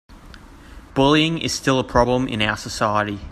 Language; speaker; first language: English; native; English